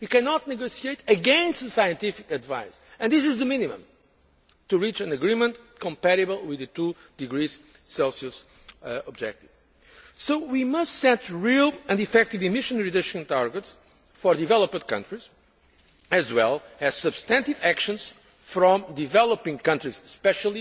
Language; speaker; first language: English; non-native, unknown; Portuguese